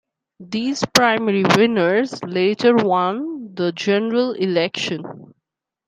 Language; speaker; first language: English; non-native, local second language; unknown